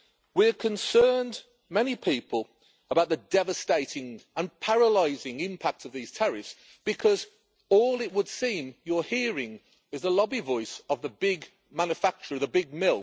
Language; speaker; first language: English; native; English